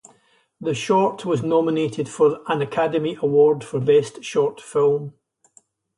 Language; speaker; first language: English; native; English